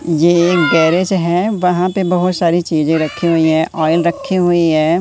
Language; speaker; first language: Hindi; native; Hindi